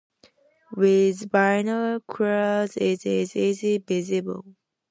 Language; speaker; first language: English; native; English